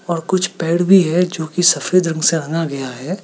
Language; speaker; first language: Hindi; non-native, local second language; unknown